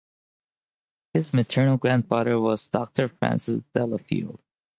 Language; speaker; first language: English; native; English